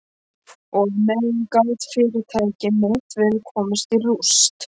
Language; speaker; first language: Icelandic; non-native, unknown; Polish